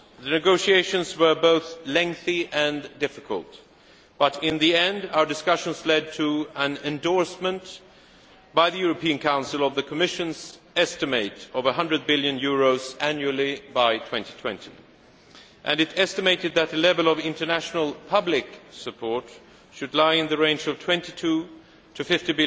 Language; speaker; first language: English; non-native, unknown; Swedish